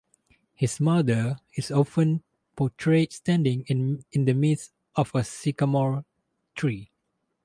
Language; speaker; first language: English; non-native, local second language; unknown